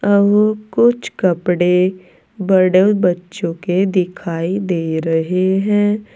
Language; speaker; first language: Hindi; native; Hindi